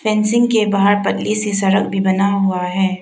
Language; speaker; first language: Hindi; non-native, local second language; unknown